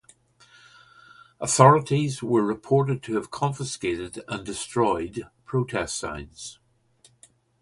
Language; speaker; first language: English; native; English